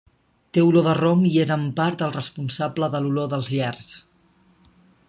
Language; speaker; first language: Catalan; native; Catalan